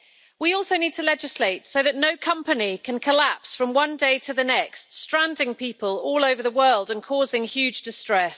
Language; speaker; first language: English; native; English